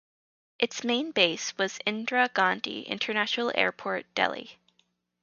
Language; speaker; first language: English; native; English